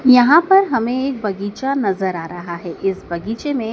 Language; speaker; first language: Hindi; native; Hindi